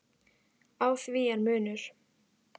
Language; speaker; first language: Icelandic; native; Icelandic